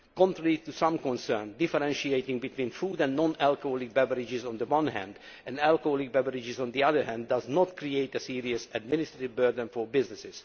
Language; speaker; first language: English; non-native, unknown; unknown